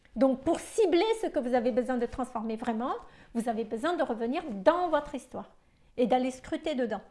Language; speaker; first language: French; non-native, local second language; Malagasy